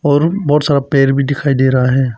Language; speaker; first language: Hindi; non-native, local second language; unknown